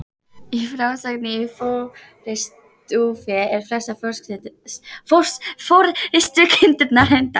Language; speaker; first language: Icelandic; native; Icelandic